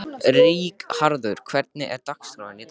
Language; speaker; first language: Icelandic; native; Icelandic